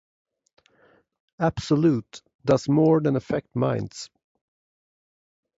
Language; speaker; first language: English; non-native, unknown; Swedish